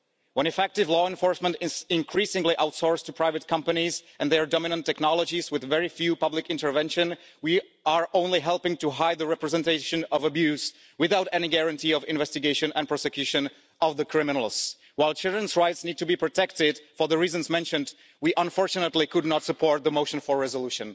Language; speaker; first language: English; non-native, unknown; Czech